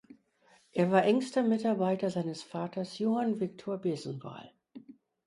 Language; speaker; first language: German; non-native, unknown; English